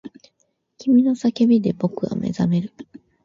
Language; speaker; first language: Japanese; native; Japanese